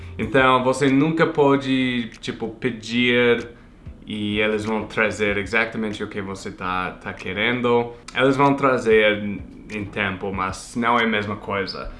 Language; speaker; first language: Portuguese; non-native, fluent; English